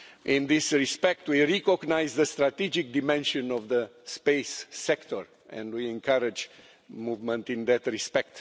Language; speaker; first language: English; non-native, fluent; Romanian